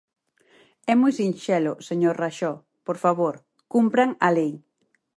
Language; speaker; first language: Galician; native; Galician